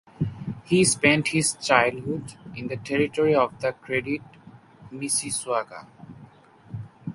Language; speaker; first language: English; non-native, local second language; Bangla